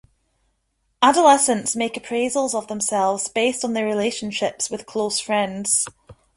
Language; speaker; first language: English; native; English